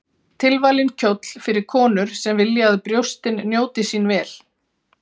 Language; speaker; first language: Icelandic; native; Icelandic